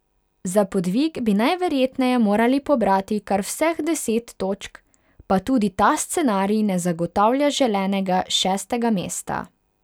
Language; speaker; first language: Slovenian; non-native, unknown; Hungarian